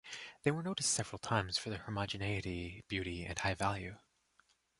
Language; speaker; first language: English; native; English